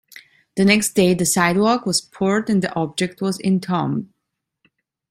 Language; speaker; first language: English; non-native, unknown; Italian